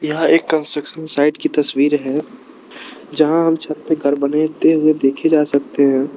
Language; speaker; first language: Hindi; non-native, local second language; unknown